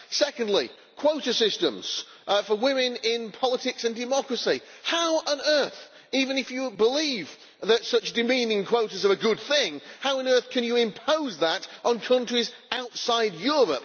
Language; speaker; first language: English; native; English